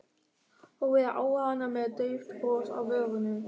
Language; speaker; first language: Icelandic; non-native, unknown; German